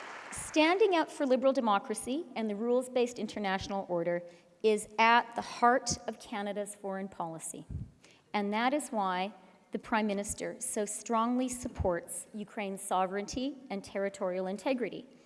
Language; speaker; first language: English; native; English